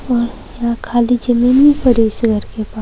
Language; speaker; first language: Hindi; native; Hindi